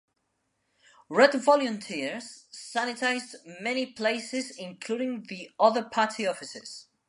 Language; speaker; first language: English; non-native, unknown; Spanish